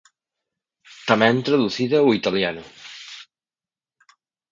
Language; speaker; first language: Galician; native; Galician